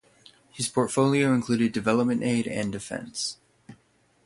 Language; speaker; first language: English; native; English